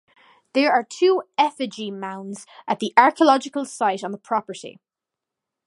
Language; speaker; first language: English; native; English